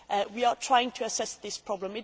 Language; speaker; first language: English; non-native, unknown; Swedish